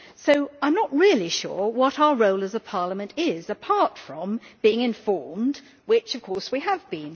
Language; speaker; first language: English; native; English